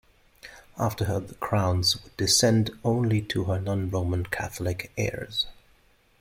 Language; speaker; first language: English; non-native, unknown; German